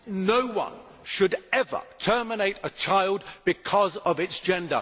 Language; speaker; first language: English; native; English